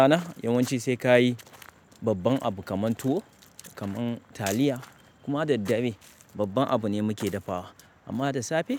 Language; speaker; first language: Hausa; native; Hausa